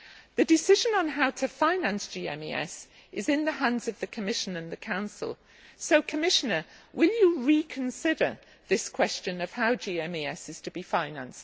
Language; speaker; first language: English; native; English